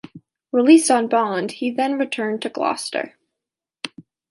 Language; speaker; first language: English; native; English